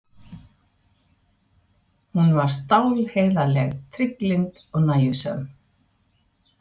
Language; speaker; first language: Icelandic; non-native, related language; Swedish